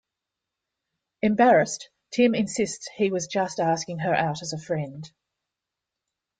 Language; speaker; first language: English; native; English